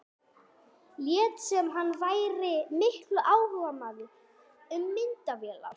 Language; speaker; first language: Icelandic; non-native, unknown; English